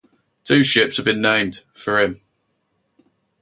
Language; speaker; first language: English; native; English